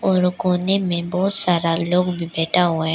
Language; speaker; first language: Hindi; early bilingual, other home language; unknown